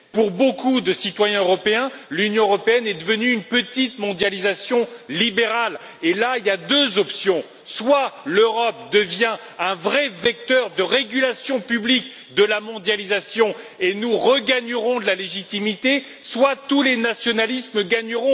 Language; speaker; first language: French; native; French